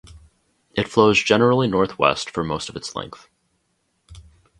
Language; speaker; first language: English; native; English